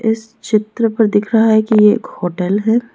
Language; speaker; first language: Hindi; non-native, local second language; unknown